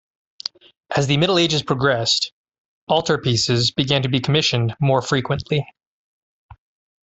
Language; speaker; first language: English; native; English